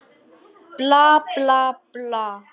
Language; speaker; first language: Icelandic; non-native, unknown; Polish